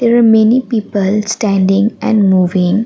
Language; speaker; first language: English; non-native, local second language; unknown